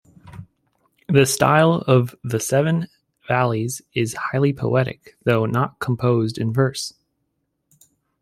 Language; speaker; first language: English; native; English